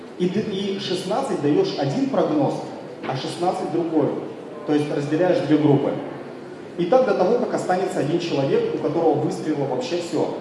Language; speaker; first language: Russian; native; Russian